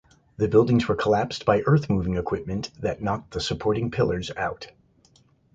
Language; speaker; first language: English; native; English